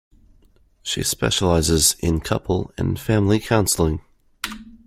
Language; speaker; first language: English; native; English